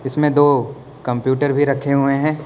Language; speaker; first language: Hindi; native; Hindi